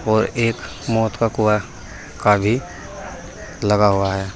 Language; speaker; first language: Hindi; native; Hindi